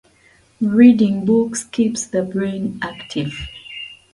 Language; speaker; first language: English; non-native, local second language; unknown